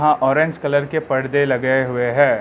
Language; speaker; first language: Hindi; non-native, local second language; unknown